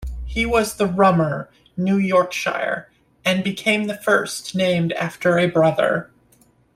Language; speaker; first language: English; native; English